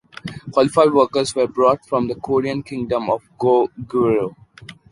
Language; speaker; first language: English; non-native, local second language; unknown